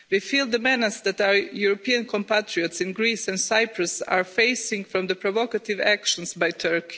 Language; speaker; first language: English; non-native, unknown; Croatian